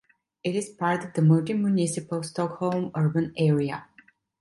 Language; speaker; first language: English; non-native, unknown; Italian